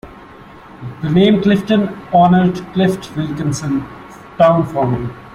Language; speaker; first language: English; non-native, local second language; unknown